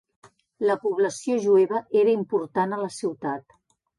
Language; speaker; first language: Catalan; native; Catalan